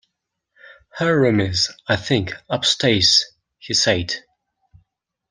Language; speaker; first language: English; non-native, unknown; Mongolian